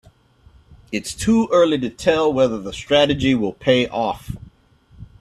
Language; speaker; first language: English; native; English